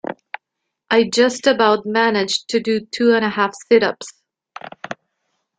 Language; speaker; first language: English; non-native, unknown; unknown